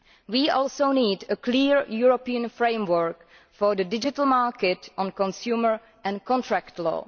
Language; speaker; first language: English; non-native, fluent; Czech